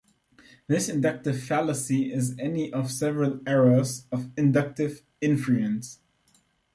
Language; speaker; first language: English; non-native, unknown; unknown